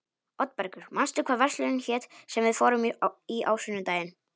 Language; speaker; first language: Icelandic; non-native, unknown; Polish